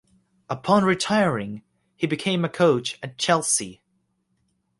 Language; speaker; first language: English; non-native, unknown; Russian